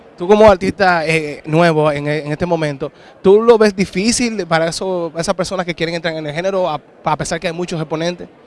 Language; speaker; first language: Spanish; native; Spanish